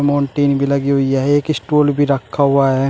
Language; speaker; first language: Hindi; native; Hindi